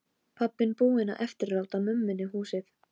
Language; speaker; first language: Icelandic; non-native, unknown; Polish